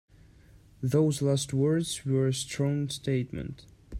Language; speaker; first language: English; native; English